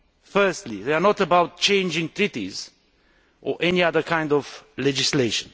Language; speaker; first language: English; non-native, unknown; Romanian